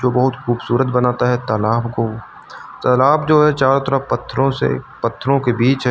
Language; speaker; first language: Hindi; native; Hindi